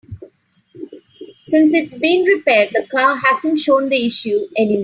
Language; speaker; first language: English; non-native, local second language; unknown